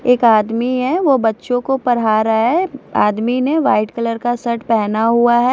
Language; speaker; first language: Hindi; non-native, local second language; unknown